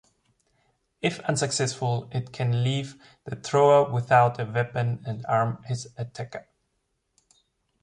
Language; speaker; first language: English; non-native, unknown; German